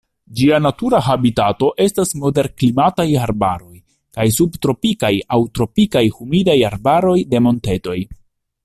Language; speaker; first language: Esperanto; non-native, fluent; Italian